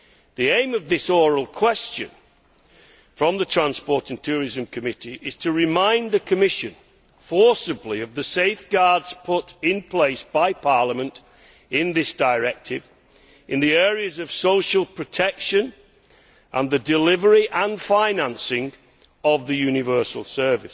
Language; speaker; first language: English; native; English